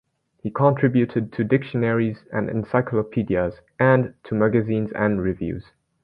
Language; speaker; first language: English; native; English